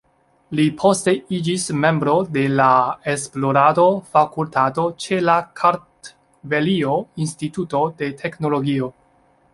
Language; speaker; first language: Esperanto; non-native, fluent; Chinese